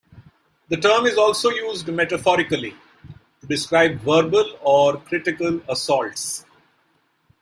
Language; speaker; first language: English; non-native, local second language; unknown